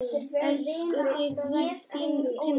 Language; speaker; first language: Icelandic; non-native, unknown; Polish